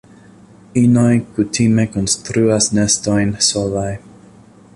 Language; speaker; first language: Esperanto; non-native, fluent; English